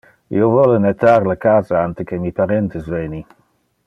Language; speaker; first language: Interlingua; non-native, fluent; Dutch